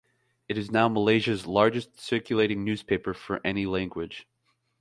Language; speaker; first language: English; native; English